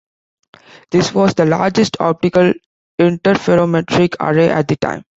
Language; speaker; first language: English; non-native, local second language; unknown